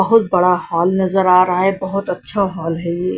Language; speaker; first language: Hindi; non-native, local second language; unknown